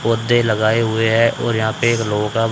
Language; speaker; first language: Hindi; native; Hindi